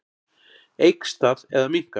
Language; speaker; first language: Icelandic; native; Icelandic